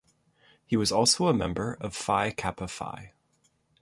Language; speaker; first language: English; native; English